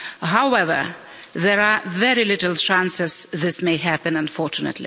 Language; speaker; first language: English; non-native, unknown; Lithuanian